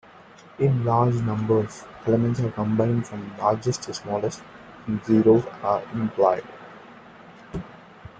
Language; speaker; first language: English; non-native, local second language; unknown